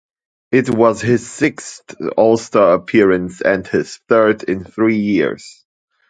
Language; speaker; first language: English; non-native, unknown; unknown